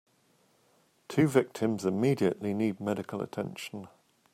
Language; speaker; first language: English; native; English